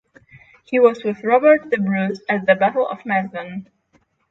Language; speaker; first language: English; non-native, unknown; Polish